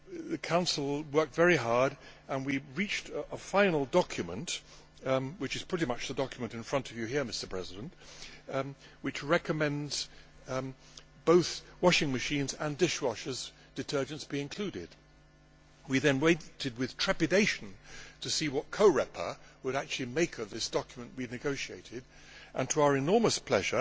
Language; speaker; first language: English; native; English